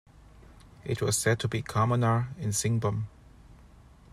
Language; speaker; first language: English; non-native, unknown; German